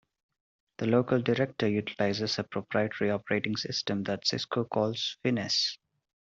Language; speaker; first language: English; non-native, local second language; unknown